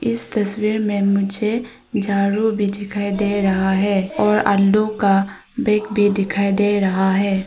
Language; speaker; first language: Hindi; early bilingual, other home language; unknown